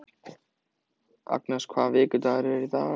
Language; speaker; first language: Icelandic; native; Icelandic